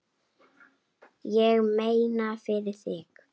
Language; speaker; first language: Icelandic; native; Icelandic